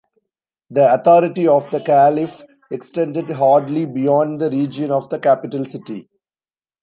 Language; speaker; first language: English; non-native, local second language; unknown